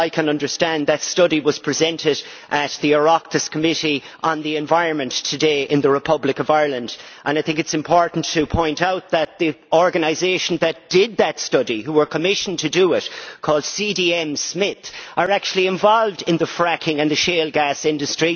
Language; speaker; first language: English; native; English